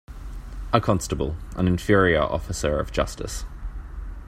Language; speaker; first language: English; native; English